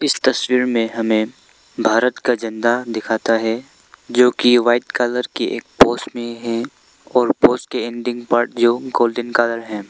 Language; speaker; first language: Hindi; non-native, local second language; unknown